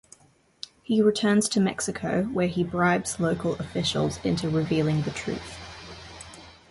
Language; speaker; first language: English; native; English